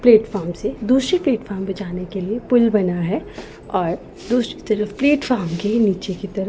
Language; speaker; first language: Hindi; non-native, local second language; Punjabi